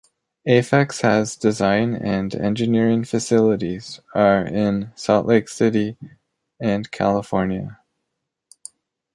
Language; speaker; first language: English; native; English